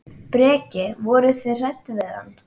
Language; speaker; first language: Icelandic; native; Icelandic